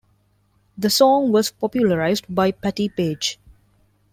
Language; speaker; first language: English; non-native, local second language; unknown